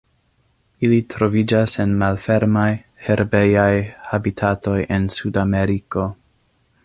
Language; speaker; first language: Esperanto; non-native, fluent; English